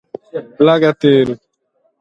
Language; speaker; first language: Sardinian; native; Sardinian